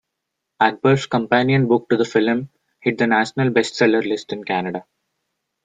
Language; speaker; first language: English; non-native, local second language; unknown